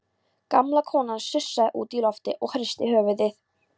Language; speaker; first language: Icelandic; non-native, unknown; Polish